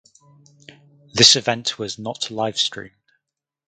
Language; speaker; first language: English; native; English